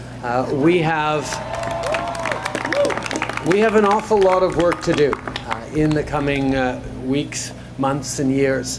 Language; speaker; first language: English; native; English